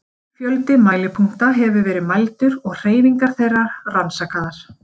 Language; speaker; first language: Icelandic; native; Icelandic